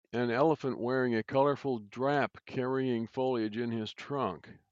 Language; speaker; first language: English; native; English